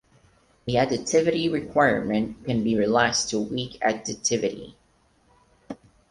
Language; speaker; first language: English; non-native, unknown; Portuguese